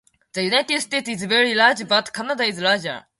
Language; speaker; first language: English; non-native, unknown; Japanese